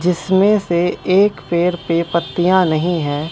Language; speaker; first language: Hindi; non-native, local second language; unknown